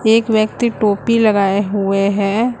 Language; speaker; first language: Hindi; native; Hindi